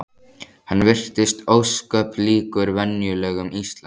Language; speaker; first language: Icelandic; native; Icelandic